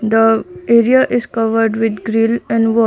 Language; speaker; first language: English; non-native, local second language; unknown